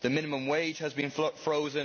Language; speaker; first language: English; native; English